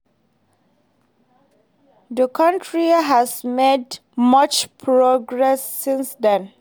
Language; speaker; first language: English; non-native, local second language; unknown